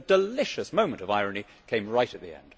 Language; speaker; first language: English; native; English